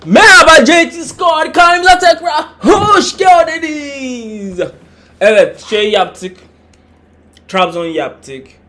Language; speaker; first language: Turkish; non-native, learner; English